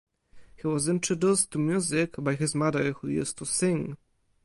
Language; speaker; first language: English; non-native, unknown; Polish